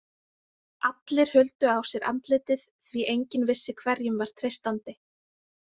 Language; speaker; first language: Icelandic; native; Icelandic